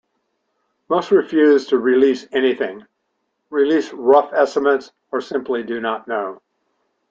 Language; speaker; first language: English; native; English